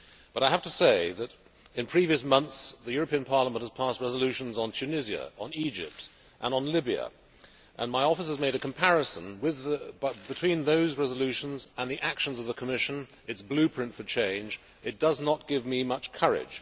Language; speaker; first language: English; native; English